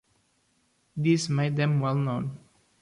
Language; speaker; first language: English; non-native, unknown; Portuguese